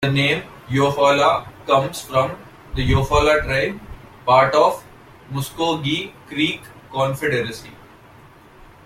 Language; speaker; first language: English; non-native, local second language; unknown